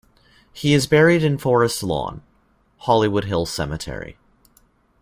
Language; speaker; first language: English; native; English